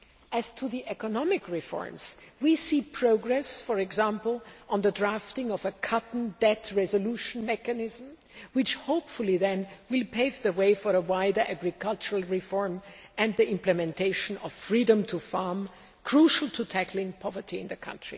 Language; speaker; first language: English; non-native, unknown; German